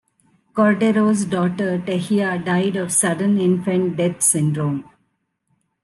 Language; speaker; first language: English; non-native, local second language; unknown